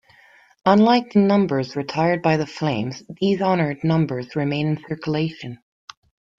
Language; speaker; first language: English; non-native, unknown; Spanish